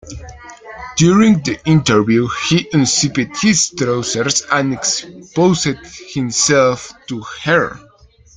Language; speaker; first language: English; non-native, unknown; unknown